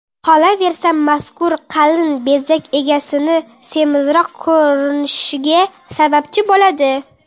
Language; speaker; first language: Uzbek; non-native, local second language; Kara-Kalpak